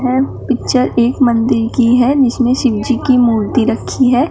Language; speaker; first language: Hindi; native; Hindi